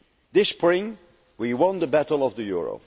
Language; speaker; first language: English; non-native, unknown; Dutch